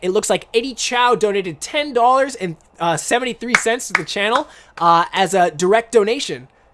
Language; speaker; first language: English; native; English